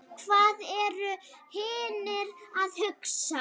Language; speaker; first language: Icelandic; native; Icelandic